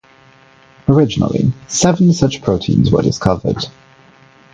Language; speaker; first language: English; non-native, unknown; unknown